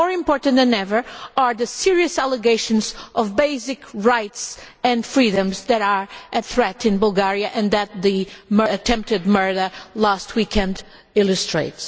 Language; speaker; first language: English; non-native, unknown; Portuguese